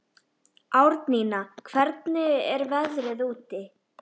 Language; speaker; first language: Icelandic; native; Icelandic